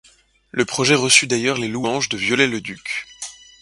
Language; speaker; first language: French; native; French